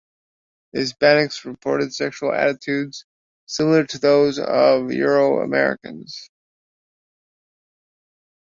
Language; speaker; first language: English; native; English